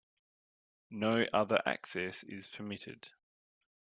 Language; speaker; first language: English; native; English